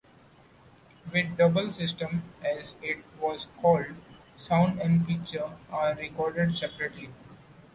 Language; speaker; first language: English; non-native, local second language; Marathi